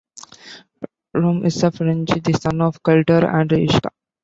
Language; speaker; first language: English; non-native, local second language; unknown